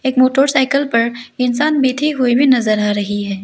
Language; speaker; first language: Hindi; early bilingual, other home language; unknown